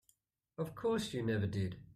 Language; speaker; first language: English; native; English